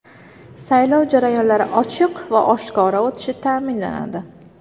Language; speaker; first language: Uzbek; native; Uzbek